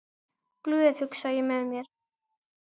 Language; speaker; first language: Icelandic; native; Icelandic